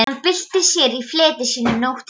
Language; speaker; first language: Icelandic; non-native, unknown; Polish